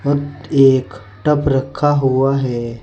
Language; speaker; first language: Hindi; native; Hindi